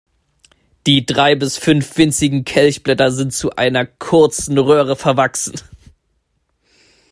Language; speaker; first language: German; native; German